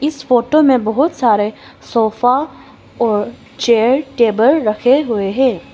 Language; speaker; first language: Hindi; non-native, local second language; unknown